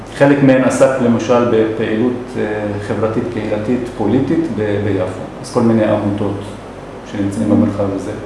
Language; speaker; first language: Hebrew; non-native, local second language; Arabic